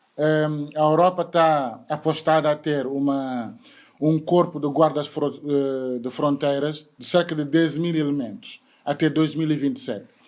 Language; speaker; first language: Portuguese; non-native, fluent; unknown